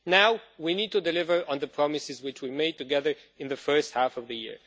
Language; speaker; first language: English; non-native, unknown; Romanian